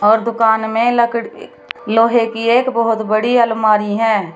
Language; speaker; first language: Hindi; native; Hindi